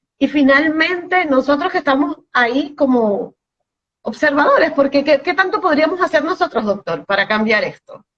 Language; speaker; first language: Spanish; native; Spanish